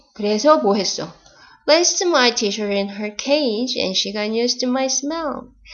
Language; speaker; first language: English; non-native, fluent; Korean